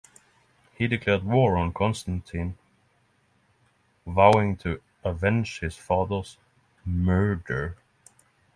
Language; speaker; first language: English; non-native, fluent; Norwegian